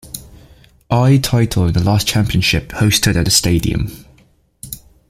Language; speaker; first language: English; native; English